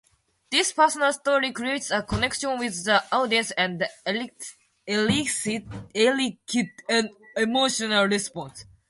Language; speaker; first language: English; non-native, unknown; Japanese